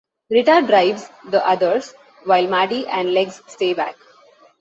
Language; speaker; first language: English; non-native, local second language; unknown